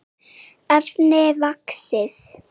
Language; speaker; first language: Icelandic; native; Icelandic